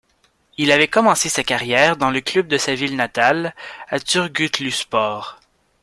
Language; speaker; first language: French; native; French